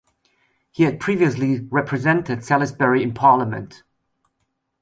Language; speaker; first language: English; non-native, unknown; German